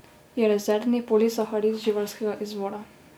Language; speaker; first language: Slovenian; native; Slovenian